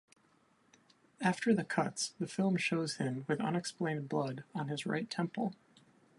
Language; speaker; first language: English; native; English